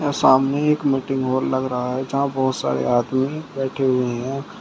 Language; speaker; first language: Hindi; native; Hindi